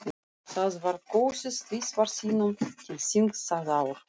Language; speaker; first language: Icelandic; non-native, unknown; Russian